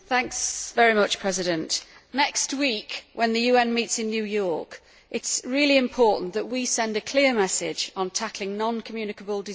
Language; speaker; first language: English; native; English